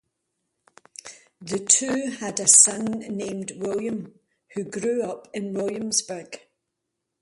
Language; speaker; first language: English; native; English